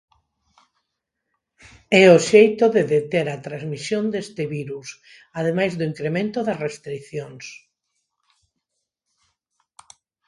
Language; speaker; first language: Galician; non-native, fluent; Spanish